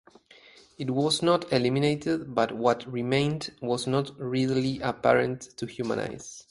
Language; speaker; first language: English; native; English